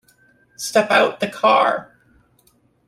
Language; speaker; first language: English; native; English